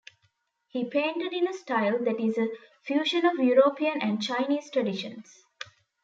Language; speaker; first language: English; non-native, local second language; Tamil